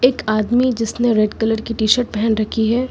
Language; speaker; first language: Hindi; native; Hindi